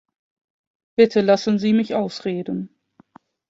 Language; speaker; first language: German; non-native, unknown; Dutch